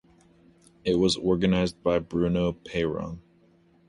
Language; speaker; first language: English; native; English